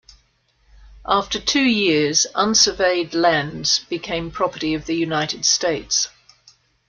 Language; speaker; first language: English; native; English